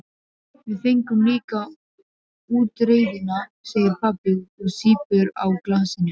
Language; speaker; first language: Icelandic; non-native, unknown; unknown